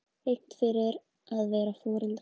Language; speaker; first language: Icelandic; native; Icelandic